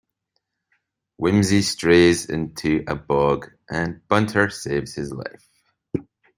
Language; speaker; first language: English; native; English